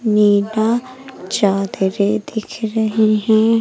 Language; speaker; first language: Hindi; native; Hindi